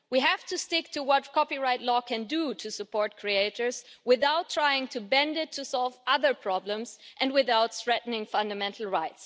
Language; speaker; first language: English; non-native, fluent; German